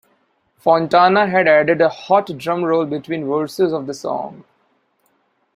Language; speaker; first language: English; non-native, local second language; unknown